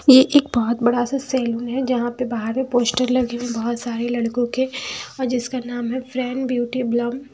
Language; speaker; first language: Hindi; non-native, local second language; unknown